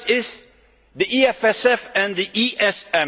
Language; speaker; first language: English; non-native, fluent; Dutch